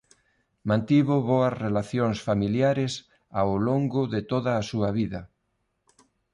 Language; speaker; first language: Galician; non-native, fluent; Spanish